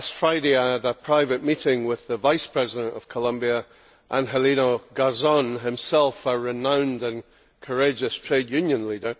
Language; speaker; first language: English; native; English